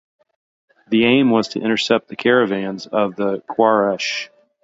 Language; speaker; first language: English; native; English